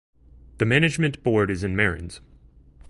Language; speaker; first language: English; native; English